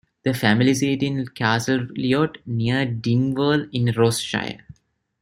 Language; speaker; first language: English; non-native, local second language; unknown